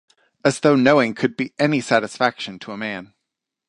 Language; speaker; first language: English; native; English